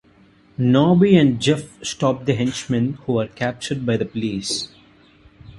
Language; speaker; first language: English; non-native, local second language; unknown